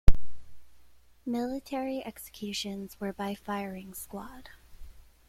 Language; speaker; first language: English; native; English